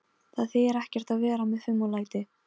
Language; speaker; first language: Icelandic; non-native, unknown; Polish